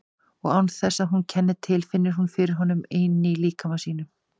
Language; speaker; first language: Icelandic; native; Icelandic